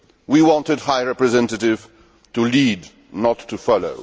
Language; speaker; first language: English; non-native, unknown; Polish